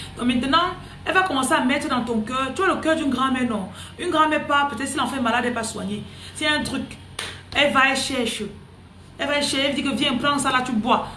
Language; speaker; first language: French; non-native, local second language; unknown